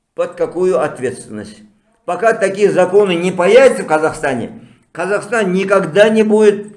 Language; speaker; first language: Russian; non-native, local second language; Kazakh